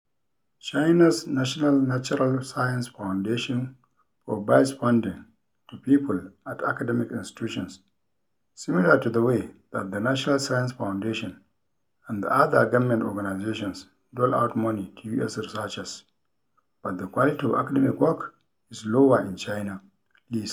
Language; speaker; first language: English; non-native, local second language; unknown